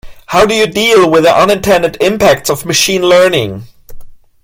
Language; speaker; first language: English; non-native, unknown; German